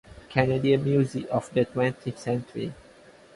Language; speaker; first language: English; non-native, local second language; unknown